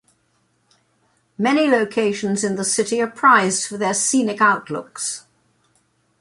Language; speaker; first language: English; native; English